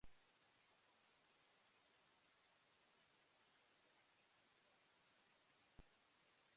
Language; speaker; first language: English; native; English